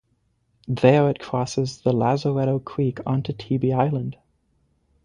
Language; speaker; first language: English; native; English